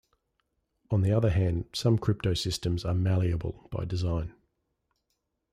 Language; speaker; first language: English; native; English